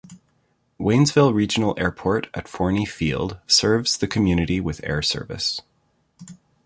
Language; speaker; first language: English; native; English